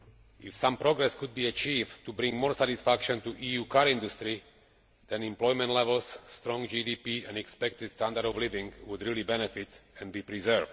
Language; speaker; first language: English; non-native, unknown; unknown